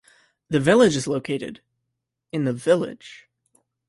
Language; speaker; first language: English; native; English